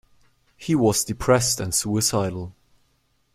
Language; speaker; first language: English; non-native, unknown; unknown